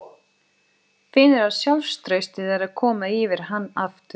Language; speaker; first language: Icelandic; non-native, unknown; Portuguese